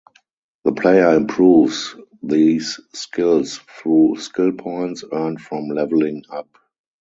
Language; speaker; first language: English; non-native, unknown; German